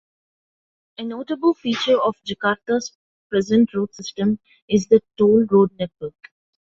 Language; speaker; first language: English; non-native, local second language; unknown